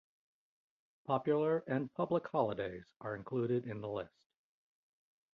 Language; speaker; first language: English; native; English